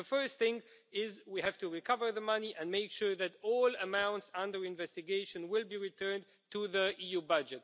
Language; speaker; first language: English; non-native, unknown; Romanian